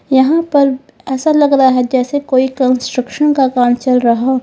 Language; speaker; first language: Hindi; native; Hindi